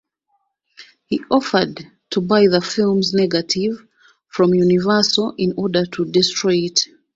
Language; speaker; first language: English; non-native, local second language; Ganda